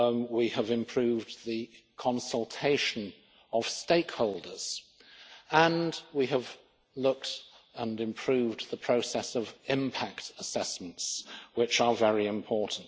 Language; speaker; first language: English; native; English